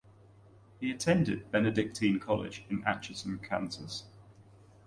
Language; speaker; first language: English; native; English